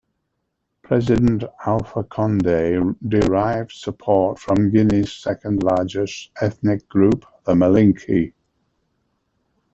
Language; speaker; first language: English; native; English